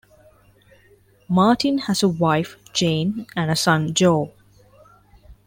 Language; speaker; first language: English; non-native, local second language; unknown